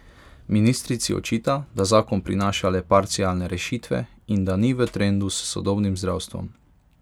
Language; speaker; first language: Slovenian; non-native, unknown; Hungarian